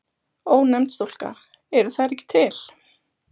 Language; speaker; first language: Icelandic; native; Icelandic